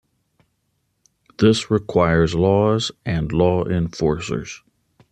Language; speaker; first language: English; native; English